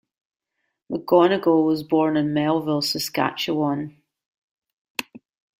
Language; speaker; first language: English; native; English